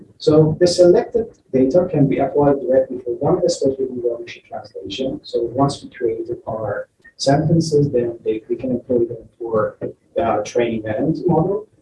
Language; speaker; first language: English; non-native, fluent; Persian